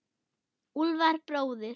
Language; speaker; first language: Icelandic; non-native, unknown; German